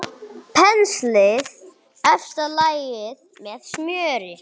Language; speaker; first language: Icelandic; non-native, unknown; English